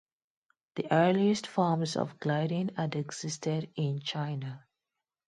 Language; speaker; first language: English; non-native, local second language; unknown